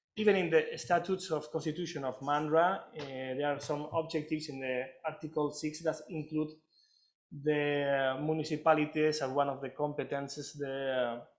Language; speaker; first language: English; non-native, fluent; Catalan